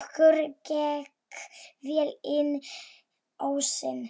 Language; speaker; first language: Icelandic; non-native, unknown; Polish